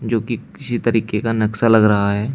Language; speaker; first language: Hindi; native; Hindi